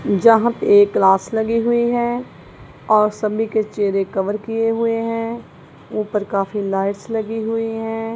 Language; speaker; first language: Hindi; non-native, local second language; Punjabi